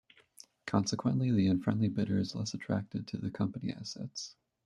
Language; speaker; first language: English; native; English